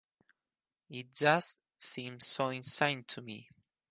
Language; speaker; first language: English; non-native, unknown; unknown